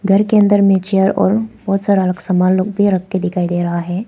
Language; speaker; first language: Hindi; non-native, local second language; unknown